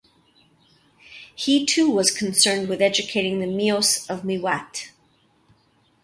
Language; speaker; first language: English; native; English